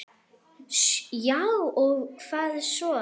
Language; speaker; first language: Icelandic; non-native, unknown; Arabic